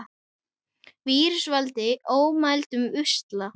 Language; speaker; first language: Icelandic; native; Icelandic